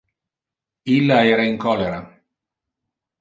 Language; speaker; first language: Interlingua; non-native, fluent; Italian